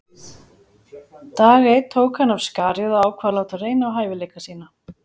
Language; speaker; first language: Icelandic; native; Icelandic